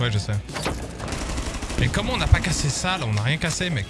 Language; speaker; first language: French; native; French